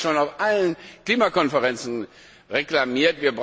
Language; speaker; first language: German; non-native, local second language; Luxembourgish